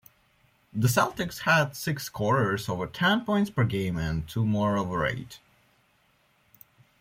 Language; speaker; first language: English; non-native, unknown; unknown